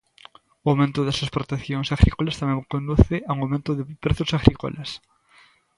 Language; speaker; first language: Galician; native; Galician